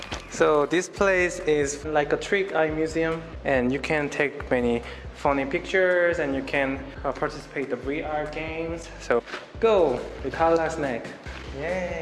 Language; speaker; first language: English; non-native, learner; Korean